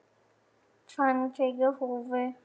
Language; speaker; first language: Icelandic; non-native, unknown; German